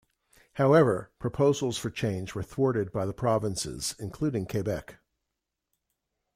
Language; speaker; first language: English; native; English